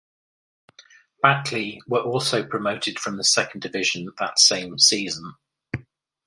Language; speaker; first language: English; native; English